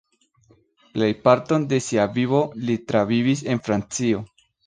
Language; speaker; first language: Esperanto; non-native, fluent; Spanish